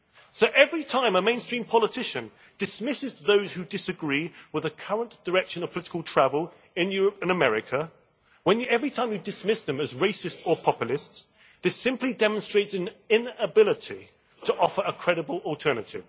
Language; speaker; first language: English; native; English